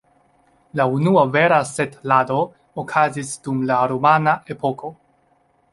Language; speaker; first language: Esperanto; non-native, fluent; Chinese